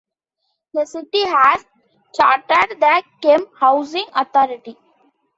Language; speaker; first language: English; non-native, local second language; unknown